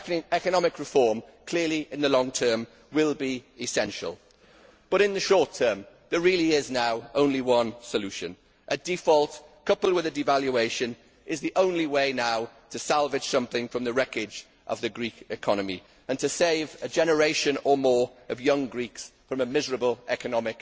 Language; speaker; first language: English; native; English